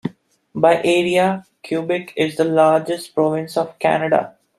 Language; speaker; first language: English; non-native, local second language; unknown